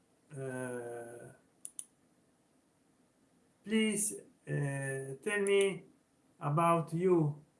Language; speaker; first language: English; non-native, learner; Italian